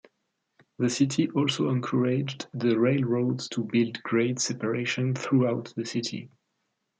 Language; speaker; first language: English; non-native, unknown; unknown